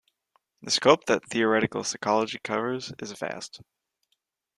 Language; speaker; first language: English; native; English